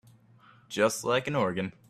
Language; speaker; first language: English; native; English